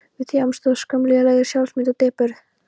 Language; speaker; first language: Icelandic; non-native, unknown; Polish